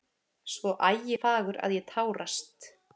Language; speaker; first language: Icelandic; native; Icelandic